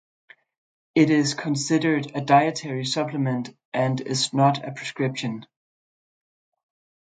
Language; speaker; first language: English; non-native, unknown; Danish